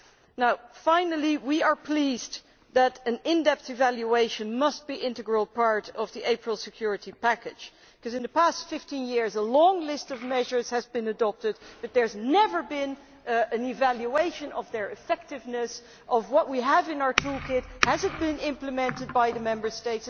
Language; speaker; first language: English; non-native, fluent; Dutch